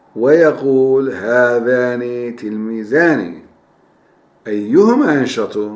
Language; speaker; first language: Arabic; non-native, fluent; Turkish